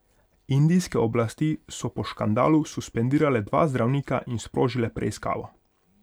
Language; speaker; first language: Slovenian; non-native, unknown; Hungarian